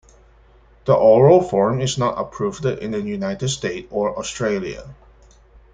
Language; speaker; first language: English; non-native, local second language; Cantonese